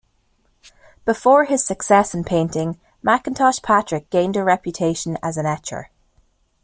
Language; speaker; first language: English; native; English